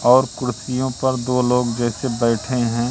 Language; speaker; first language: Hindi; native; Hindi